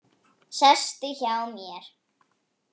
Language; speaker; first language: Icelandic; non-native, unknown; Polish